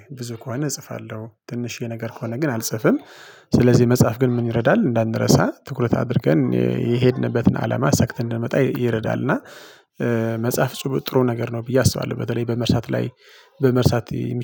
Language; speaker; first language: Amharic; non-native, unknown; Tigrinya